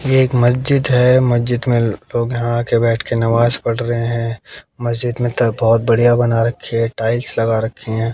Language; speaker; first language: Hindi; native; Hindi